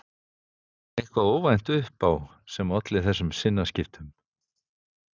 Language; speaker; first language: Icelandic; native; Icelandic